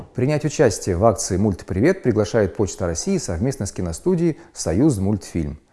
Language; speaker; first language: Russian; native; Russian